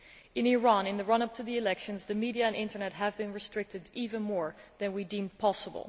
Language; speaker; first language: English; non-native, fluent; Dutch